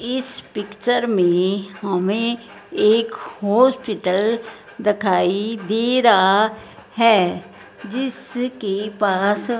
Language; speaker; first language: Hindi; non-native, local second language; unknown